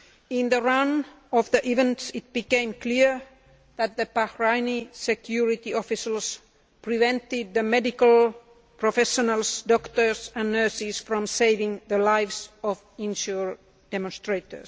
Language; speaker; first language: English; non-native, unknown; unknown